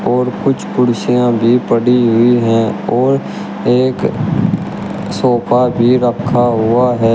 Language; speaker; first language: Hindi; native; Hindi